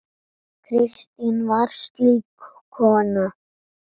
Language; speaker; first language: Icelandic; native; Icelandic